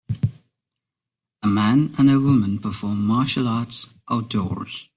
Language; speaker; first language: English; non-native, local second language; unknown